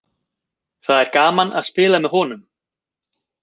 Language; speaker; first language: Icelandic; native; Icelandic